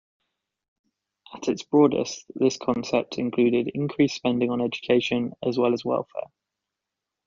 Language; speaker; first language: English; native; English